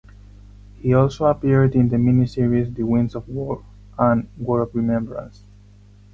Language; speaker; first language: English; non-native, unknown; Spanish